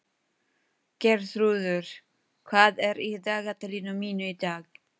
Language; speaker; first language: Icelandic; non-native, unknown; Filipino